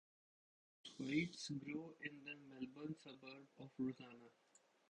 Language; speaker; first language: English; non-native, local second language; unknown